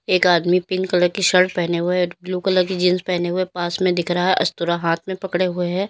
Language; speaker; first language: Hindi; native; Hindi